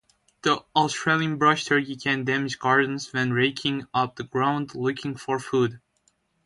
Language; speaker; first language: English; non-native, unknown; Turkish